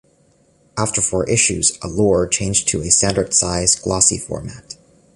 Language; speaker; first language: English; native; English